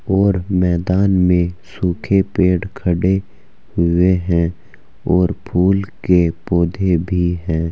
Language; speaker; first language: Hindi; native; Hindi